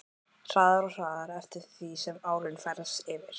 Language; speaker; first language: Icelandic; native; Icelandic